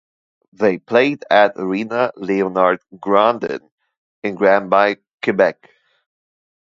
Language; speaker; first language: English; non-native, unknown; German